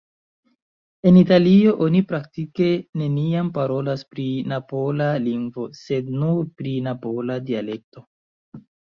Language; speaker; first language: Esperanto; non-native, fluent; Chinese